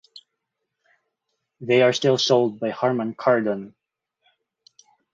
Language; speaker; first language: English; non-native, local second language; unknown